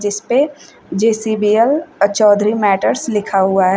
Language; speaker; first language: Hindi; native; Hindi